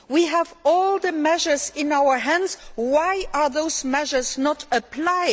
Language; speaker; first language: English; non-native, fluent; Luxembourgish